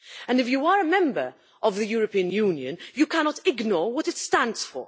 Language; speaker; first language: English; non-native, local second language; Maltese